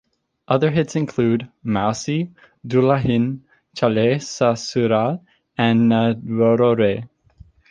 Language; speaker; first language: English; native; English